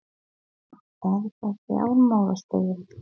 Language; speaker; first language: Icelandic; non-native, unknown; Polish